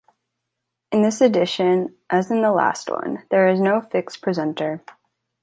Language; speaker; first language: English; native; English